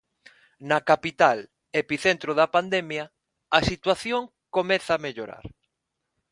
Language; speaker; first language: Galician; non-native, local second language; Spanish